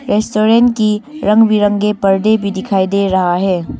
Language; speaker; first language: Hindi; early bilingual, other home language; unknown